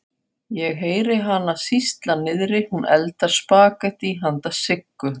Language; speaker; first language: Icelandic; non-native, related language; Faroese